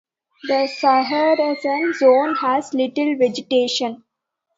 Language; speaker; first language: English; non-native, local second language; Tamil